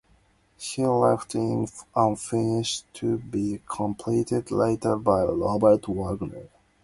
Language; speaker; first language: English; non-native, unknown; Japanese